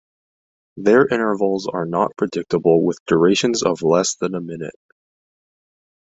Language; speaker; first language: English; native; English